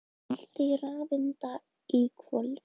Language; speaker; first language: Icelandic; native; Icelandic